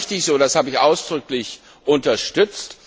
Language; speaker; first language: German; non-native, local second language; Luxembourgish